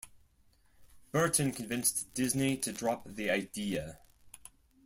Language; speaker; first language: English; non-native, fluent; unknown